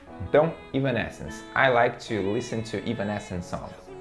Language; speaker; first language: English; non-native, fluent; Portuguese